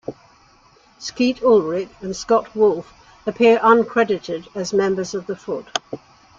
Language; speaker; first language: English; native; English